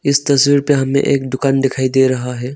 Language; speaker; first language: Hindi; non-native, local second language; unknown